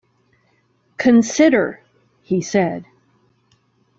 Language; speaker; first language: English; native; English